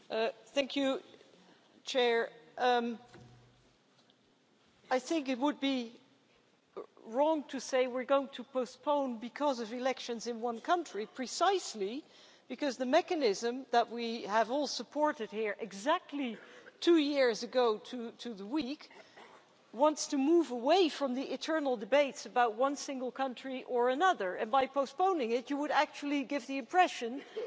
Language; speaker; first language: English; non-native, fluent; Dutch